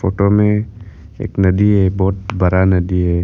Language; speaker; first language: Hindi; non-native, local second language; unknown